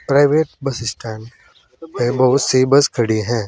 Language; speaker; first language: Hindi; native; Hindi